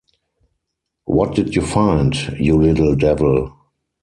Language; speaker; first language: English; non-native, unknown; German